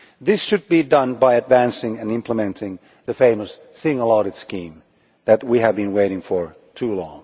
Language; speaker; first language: English; non-native, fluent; Finnish